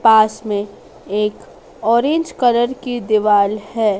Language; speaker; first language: Hindi; native; Hindi